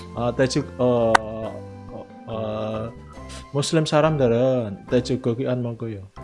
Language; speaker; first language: Korean; non-native, fluent; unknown